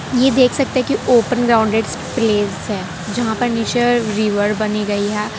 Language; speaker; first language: Hindi; non-native, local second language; Gujarati